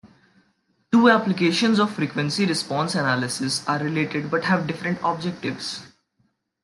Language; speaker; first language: English; non-native, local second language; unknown